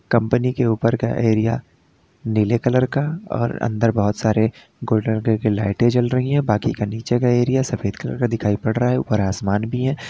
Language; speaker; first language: Hindi; native; Hindi